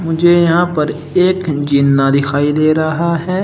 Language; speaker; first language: Hindi; native; Hindi